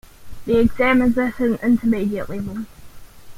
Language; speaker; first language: English; native; English